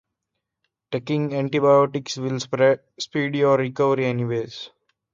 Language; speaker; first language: English; non-native, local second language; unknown